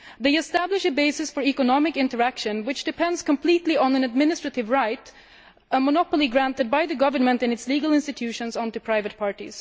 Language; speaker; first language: English; non-native, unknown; Swedish